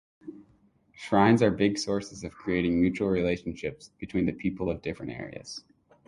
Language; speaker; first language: English; native; English